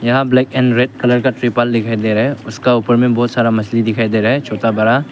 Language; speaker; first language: Hindi; early bilingual, other home language; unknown